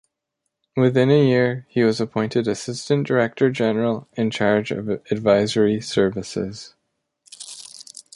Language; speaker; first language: English; native; English